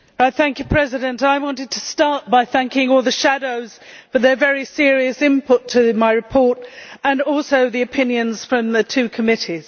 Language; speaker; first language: English; native; English